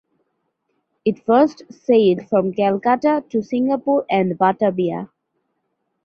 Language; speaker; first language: English; non-native, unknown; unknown